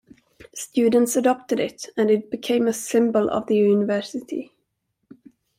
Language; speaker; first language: English; non-native, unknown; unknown